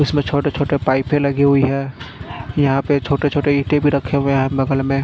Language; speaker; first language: Hindi; non-native, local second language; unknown